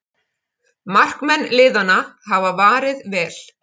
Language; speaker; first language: Icelandic; native; Icelandic